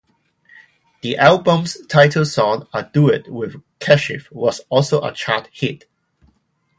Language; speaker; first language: English; non-native, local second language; Cantonese